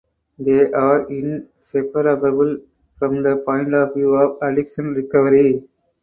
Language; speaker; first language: English; non-native, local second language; Tamil